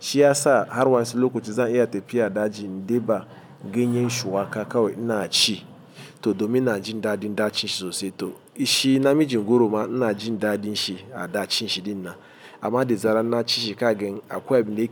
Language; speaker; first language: Hausa; non-native, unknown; Igbo